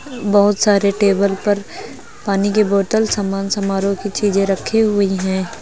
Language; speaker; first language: Hindi; native; Hindi